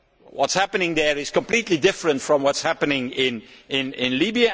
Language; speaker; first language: English; non-native, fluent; Dutch